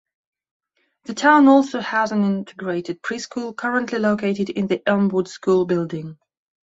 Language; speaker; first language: English; non-native, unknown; Belarusian